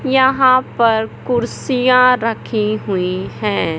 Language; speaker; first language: Hindi; native; Hindi